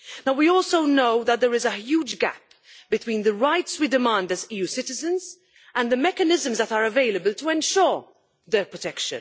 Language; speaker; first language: English; non-native, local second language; Maltese